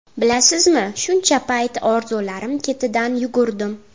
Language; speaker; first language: Uzbek; native; Uzbek